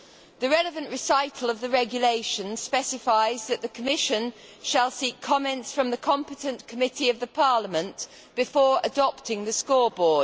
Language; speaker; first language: English; native; English